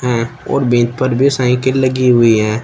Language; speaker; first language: Hindi; native; Hindi